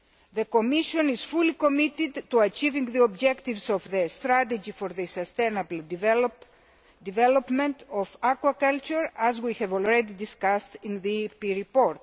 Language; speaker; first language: English; non-native, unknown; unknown